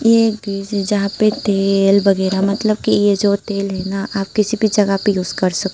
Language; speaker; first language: Hindi; non-native, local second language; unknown